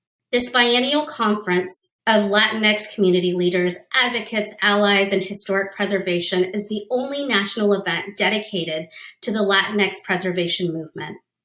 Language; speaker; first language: English; early bilingual, other home language; Spanish